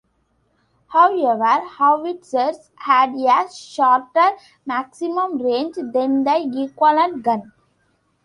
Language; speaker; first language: English; non-native, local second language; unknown